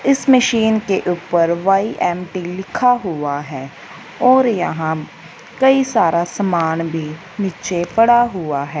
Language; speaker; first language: Hindi; non-native, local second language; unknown